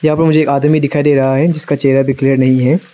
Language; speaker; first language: Hindi; non-native, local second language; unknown